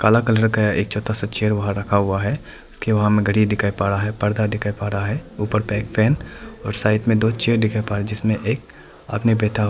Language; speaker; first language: Hindi; non-native, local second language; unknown